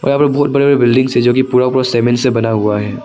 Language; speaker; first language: Hindi; non-native, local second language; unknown